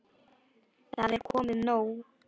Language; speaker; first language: Icelandic; non-native, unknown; Polish